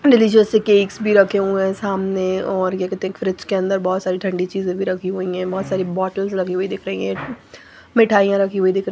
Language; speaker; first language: Hindi; non-native, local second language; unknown